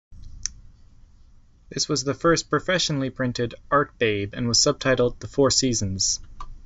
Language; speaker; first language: English; native; English